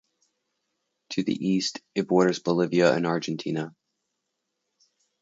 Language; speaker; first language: English; native; English